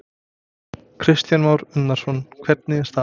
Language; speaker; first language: Icelandic; non-native, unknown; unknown